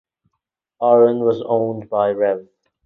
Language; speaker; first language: English; native; English